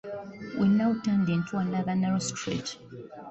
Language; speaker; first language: English; non-native, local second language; Ganda